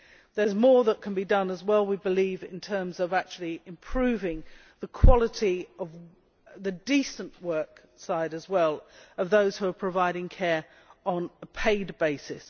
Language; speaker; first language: English; native; English